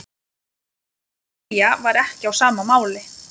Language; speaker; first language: Icelandic; non-native, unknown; Lithuanian